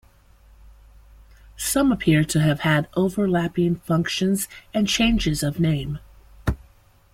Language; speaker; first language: English; native; English